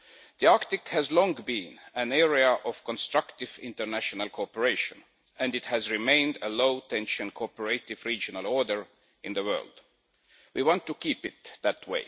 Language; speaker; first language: English; non-native, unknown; Estonian